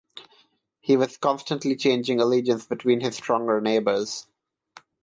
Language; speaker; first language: English; non-native, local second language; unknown